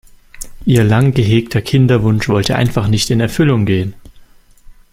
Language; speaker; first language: German; native; German